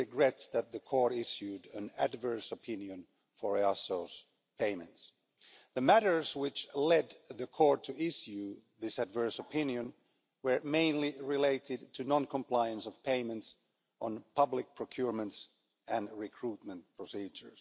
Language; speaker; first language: English; non-native, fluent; Finnish